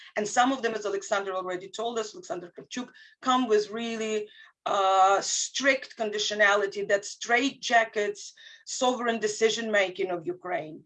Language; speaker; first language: English; non-native, fluent; Ukrainian